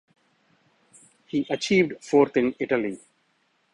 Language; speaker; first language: English; non-native, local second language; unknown